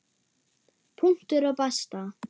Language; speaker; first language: Icelandic; non-native, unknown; German